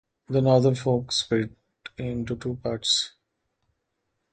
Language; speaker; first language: English; non-native, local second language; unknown